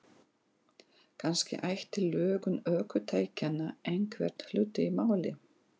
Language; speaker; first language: Icelandic; non-native, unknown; Russian